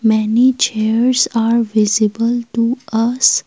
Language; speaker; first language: English; non-native, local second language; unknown